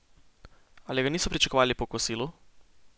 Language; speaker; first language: Slovenian; native; Slovenian